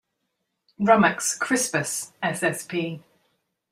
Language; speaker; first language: English; native; English